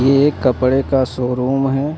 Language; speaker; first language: Hindi; native; Hindi